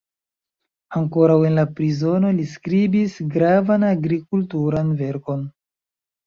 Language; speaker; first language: Esperanto; non-native, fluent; Chinese